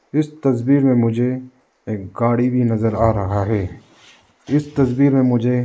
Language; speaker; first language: Hindi; non-native, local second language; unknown